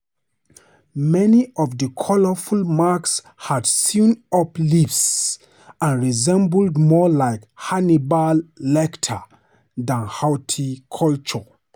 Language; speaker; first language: English; non-native, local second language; Hausa